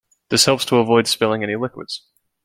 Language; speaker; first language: English; native; English